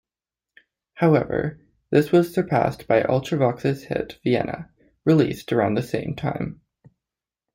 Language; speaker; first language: English; native; English